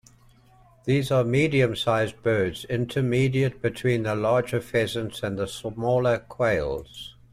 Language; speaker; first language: English; native; English